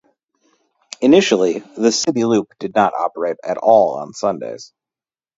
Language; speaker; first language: English; native; English